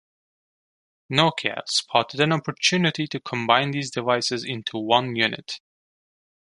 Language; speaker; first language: English; non-native, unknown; Turkish